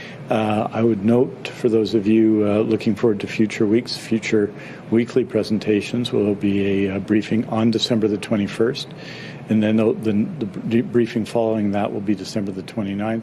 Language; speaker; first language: English; native; English